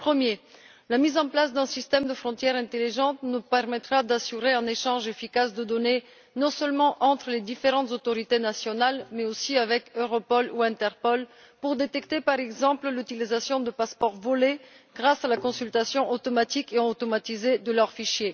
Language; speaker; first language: French; non-native, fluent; Bulgarian